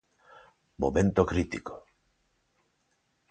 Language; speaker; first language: Galician; non-native, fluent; Spanish